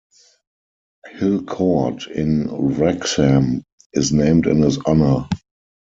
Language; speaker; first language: English; non-native, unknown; German